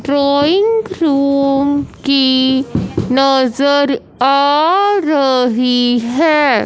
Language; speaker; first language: Hindi; non-native, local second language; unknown